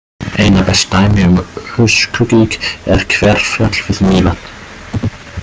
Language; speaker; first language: Icelandic; non-native, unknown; German